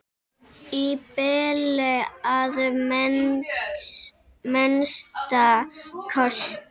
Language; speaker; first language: Icelandic; native; Icelandic